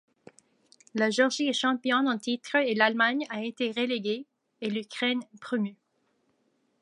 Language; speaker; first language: French; native; French